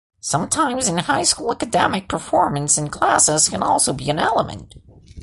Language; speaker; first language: English; non-native, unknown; Portuguese